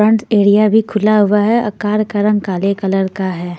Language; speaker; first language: Hindi; non-native, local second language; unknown